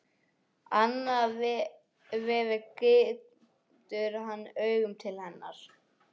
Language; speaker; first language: Icelandic; non-native, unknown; English